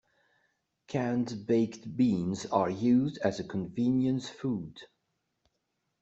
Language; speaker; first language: English; non-native, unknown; French